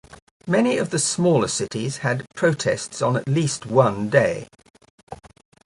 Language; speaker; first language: English; native; English